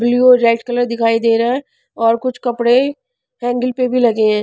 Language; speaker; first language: Hindi; non-native, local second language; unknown